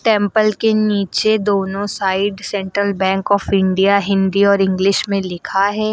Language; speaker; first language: Hindi; native; Hindi